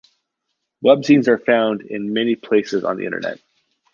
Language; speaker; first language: English; native; English